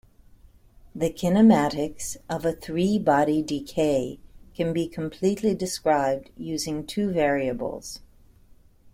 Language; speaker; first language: English; native; English